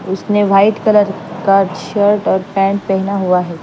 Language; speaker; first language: Hindi; non-native, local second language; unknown